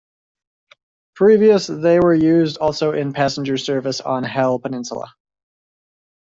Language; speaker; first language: English; native; English